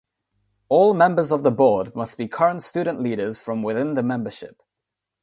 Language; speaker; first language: English; non-native, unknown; Nepali